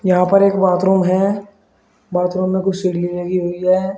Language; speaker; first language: Hindi; native; Hindi